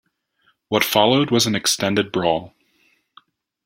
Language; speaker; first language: English; native; English